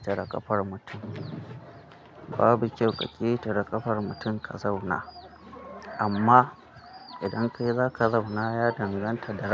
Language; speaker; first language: Hausa; non-native, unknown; Akan